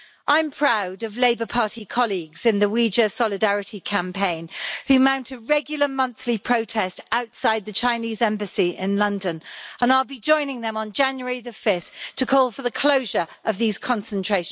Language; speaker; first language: English; native; English